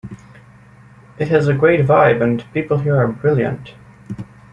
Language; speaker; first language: English; native; English